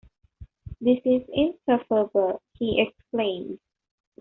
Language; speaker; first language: English; non-native, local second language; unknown